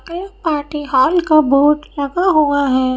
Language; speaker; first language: Hindi; native; Hindi